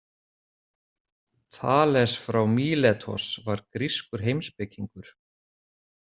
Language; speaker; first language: Icelandic; native; Icelandic